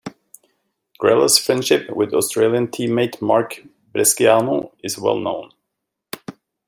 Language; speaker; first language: English; native; English